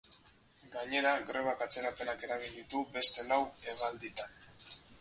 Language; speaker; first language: Basque; native; Basque